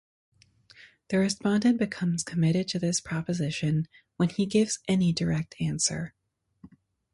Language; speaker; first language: English; native; English